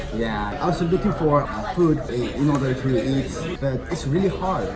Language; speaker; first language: English; non-native, learner; Korean